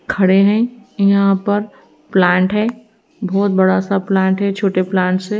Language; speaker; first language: Hindi; native; Hindi